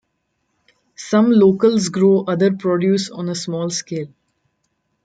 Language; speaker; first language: English; non-native, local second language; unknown